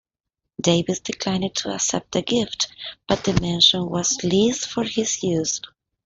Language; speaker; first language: English; non-native, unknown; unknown